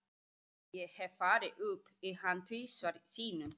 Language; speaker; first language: Icelandic; native; Icelandic